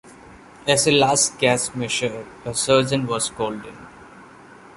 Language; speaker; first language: English; non-native, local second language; Malayalam